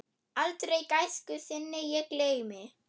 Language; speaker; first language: Icelandic; non-native, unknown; German